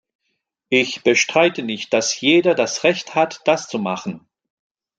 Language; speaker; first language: German; non-native, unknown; French